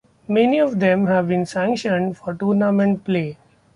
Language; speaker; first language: English; non-native, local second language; Marathi